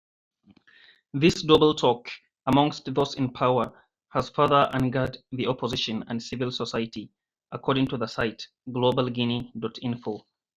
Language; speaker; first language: English; non-native, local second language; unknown